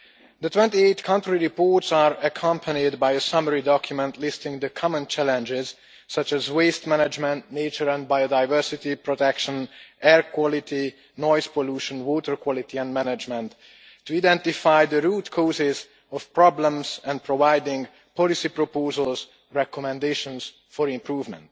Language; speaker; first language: English; non-native, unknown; Hungarian